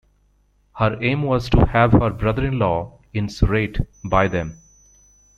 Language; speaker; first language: English; native; English